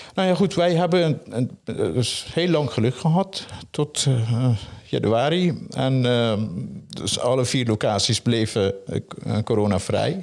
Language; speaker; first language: Dutch; non-native, fluent; Persian